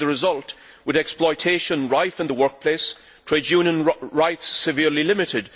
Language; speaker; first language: English; native; English